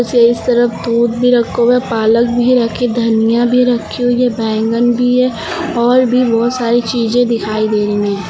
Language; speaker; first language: Hindi; native; Hindi